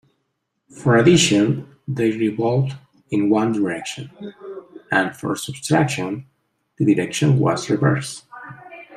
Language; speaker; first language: English; non-native, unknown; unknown